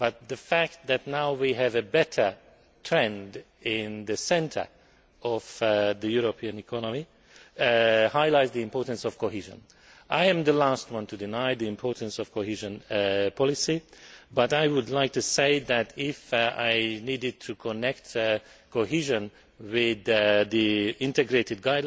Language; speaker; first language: English; non-native, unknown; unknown